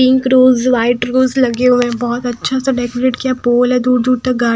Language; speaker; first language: Hindi; native; Hindi